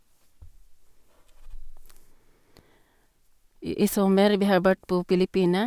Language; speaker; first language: Norwegian; non-native, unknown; Cebuano